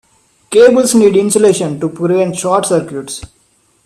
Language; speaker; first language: English; non-native, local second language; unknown